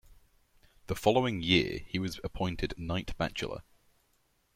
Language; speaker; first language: English; native; English